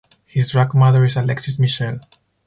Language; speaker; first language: English; non-native, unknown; Spanish